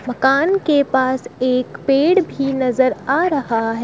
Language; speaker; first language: Hindi; native; Hindi